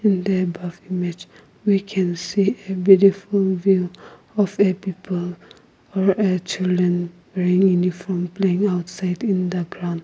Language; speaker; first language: English; non-native, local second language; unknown